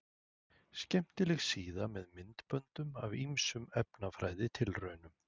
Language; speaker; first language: Icelandic; native; Icelandic